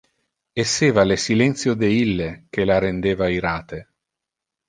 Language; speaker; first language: Interlingua; non-native, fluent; Italian